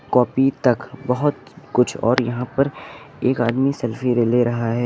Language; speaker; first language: Hindi; native; Hindi